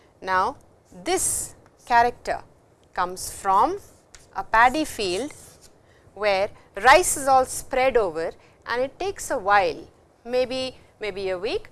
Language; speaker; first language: English; non-native, local second language; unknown